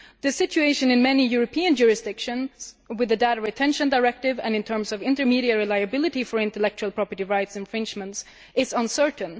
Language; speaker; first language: English; non-native, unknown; Swedish